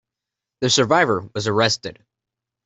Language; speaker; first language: English; native; English